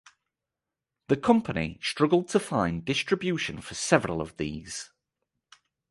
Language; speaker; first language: English; native; English